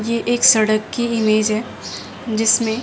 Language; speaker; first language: Hindi; native; Hindi